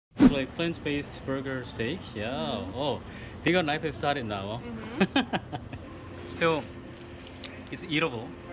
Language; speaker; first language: English; non-native, fluent; Korean